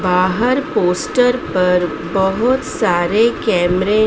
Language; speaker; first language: Hindi; native; Hindi